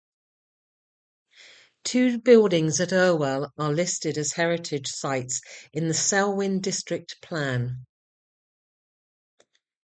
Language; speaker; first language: English; native; English